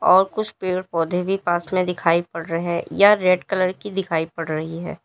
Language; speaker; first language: Hindi; native; Hindi